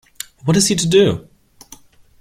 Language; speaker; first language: English; non-native, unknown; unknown